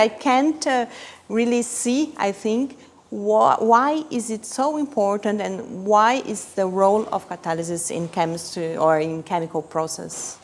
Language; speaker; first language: English; non-native, fluent; Portuguese